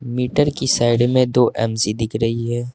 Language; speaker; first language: Hindi; native; Hindi